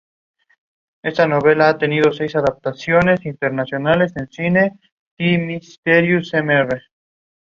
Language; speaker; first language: English; non-native, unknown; Spanish